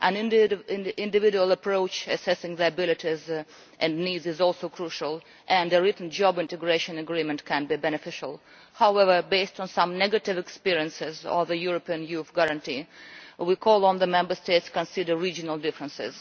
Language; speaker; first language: English; non-native, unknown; Russian